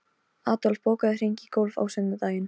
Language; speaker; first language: Icelandic; non-native, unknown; Polish